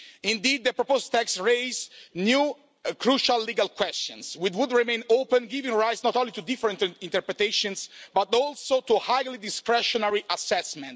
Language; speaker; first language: English; non-native, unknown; Italian